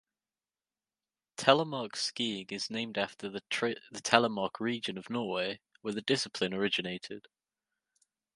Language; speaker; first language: English; native; English